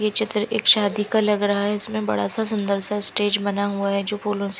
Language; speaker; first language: Hindi; non-native, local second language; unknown